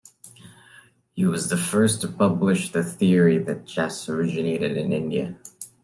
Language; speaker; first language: English; non-native, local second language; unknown